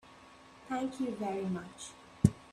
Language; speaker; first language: English; non-native, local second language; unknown